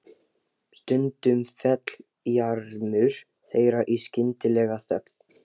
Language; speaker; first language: Icelandic; non-native, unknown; Lithuanian